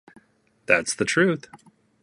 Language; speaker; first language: English; native; English